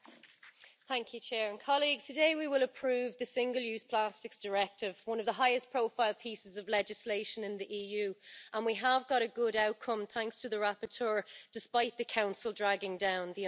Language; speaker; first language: English; native; English